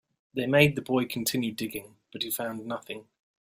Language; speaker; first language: English; native; English